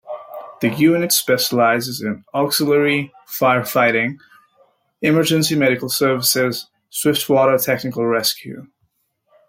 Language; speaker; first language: English; native; English